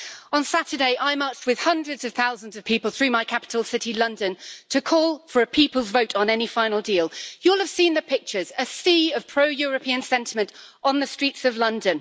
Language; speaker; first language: English; native; English